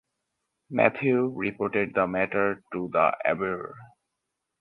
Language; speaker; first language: English; non-native, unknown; Bangla